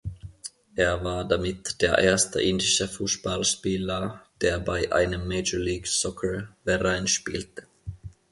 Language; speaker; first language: German; non-native, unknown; Finnish